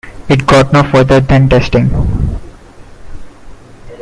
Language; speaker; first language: English; non-native, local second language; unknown